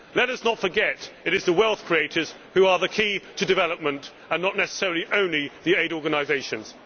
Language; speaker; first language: English; native; English